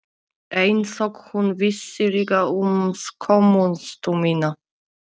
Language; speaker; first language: Icelandic; non-native, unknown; Polish